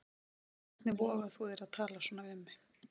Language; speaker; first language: Icelandic; native; Icelandic